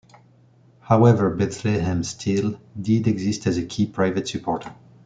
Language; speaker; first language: English; non-native, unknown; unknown